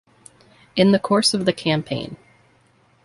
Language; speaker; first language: English; native; English